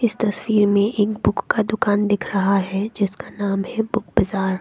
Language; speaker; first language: Hindi; non-native, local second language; Assamese